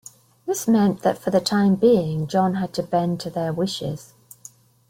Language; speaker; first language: English; native; English